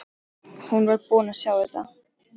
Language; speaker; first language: Icelandic; non-native, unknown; Polish